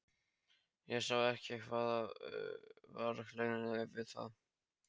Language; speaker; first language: Icelandic; non-native, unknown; Polish